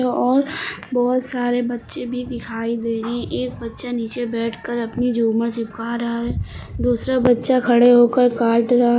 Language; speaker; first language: Hindi; native; Hindi